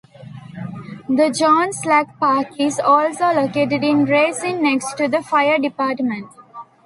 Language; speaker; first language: English; non-native, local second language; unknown